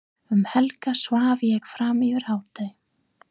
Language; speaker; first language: Icelandic; non-native, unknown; English